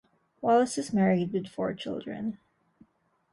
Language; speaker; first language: English; non-native, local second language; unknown